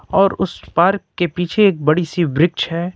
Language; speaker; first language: Hindi; native; Hindi